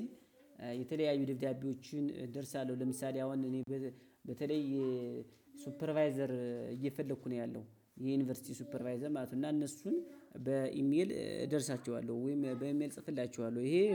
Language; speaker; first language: Amharic; native; Amharic